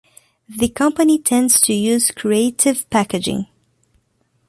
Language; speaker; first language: English; non-native, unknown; Portuguese